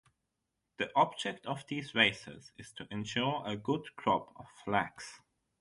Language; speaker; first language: English; non-native, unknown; German